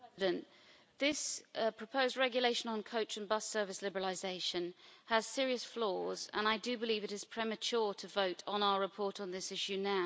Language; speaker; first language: English; native; English